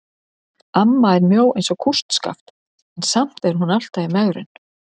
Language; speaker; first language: Icelandic; native; Icelandic